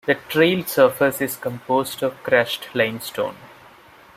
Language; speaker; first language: English; non-native, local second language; Malayalam